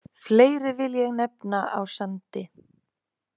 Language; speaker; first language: Icelandic; native; Icelandic